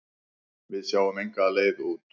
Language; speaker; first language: Icelandic; native; Icelandic